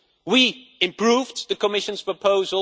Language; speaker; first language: English; non-native, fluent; Dutch